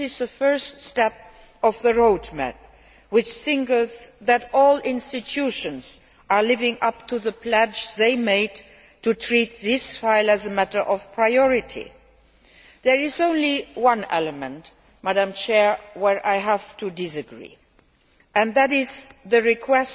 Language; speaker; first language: English; non-native, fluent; Luxembourgish